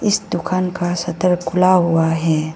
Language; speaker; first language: Hindi; non-native, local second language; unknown